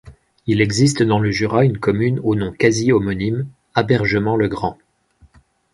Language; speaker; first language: French; native; French